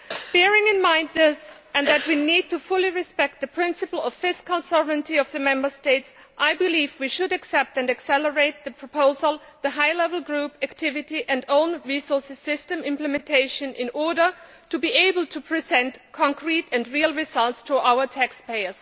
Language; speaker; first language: English; non-native, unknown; Greek